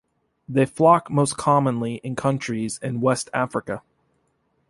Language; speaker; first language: English; native; English